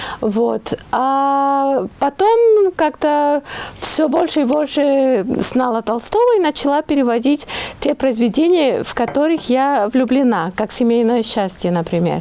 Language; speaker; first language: Russian; non-native, fluent; Spanish